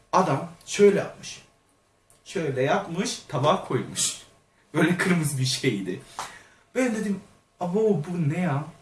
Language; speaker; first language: Turkish; non-native, fluent; Korean